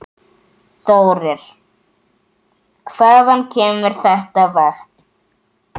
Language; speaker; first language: Icelandic; native; Icelandic